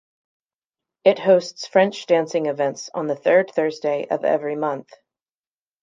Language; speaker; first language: English; native; English